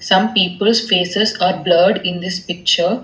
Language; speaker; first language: English; non-native, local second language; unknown